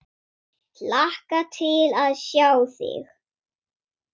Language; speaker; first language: Icelandic; non-native, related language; Swedish